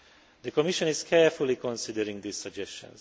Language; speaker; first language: English; non-native, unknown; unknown